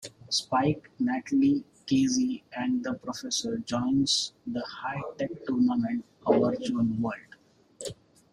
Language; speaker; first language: English; non-native, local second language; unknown